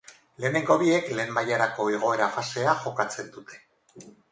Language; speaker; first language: Basque; non-native, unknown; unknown